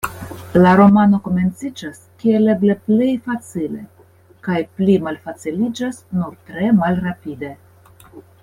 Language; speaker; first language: Esperanto; non-native, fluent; Russian